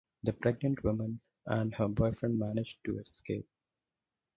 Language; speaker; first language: English; non-native, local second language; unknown